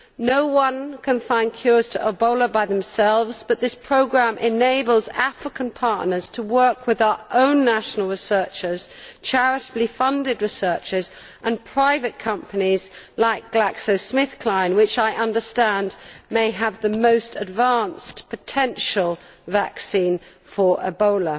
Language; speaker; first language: English; native; English